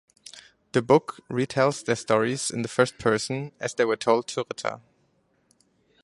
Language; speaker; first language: English; non-native, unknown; German